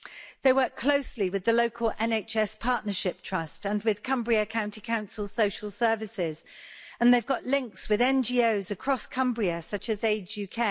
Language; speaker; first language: English; native; English